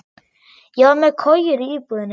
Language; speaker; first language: Icelandic; non-native, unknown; German